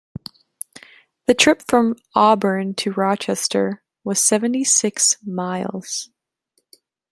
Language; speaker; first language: English; native; English